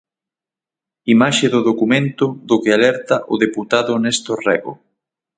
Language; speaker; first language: Galician; native; Galician